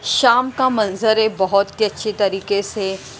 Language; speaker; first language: Hindi; non-native, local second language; Punjabi